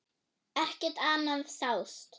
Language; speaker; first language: Icelandic; non-native, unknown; German